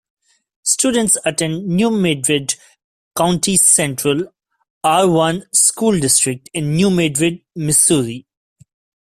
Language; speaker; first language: English; non-native, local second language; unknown